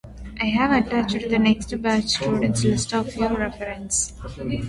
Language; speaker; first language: English; non-native, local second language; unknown